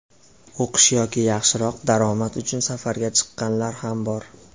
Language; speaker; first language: Uzbek; native; Uzbek